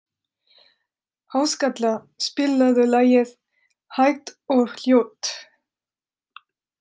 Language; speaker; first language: Icelandic; non-native, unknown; French